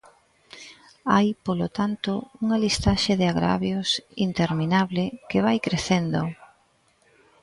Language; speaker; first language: Galician; native; Galician